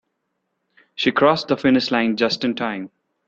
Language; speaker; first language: English; non-native, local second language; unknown